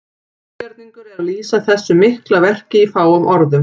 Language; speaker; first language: Icelandic; native; Icelandic